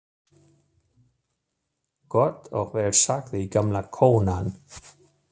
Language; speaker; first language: Icelandic; non-native, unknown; German